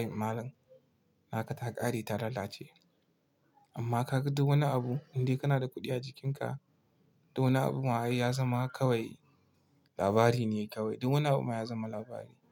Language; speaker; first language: Hausa; non-native, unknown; Igbo